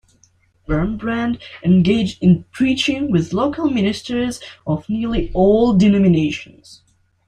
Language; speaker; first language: English; non-native, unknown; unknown